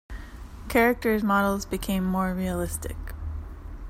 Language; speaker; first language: English; native; English